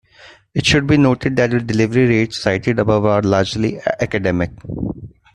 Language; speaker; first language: English; non-native, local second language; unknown